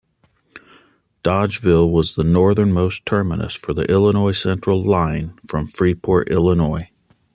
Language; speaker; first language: English; native; English